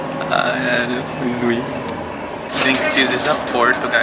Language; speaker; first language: English; non-native, fluent; Portuguese